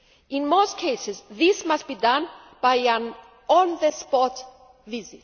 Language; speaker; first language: English; non-native, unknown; Greek